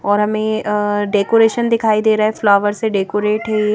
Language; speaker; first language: Hindi; native; Hindi